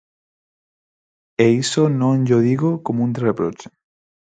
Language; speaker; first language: Galician; non-native, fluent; Spanish